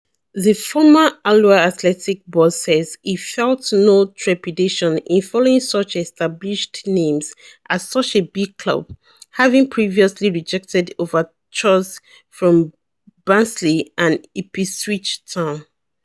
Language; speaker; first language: English; non-native, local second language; Yoruba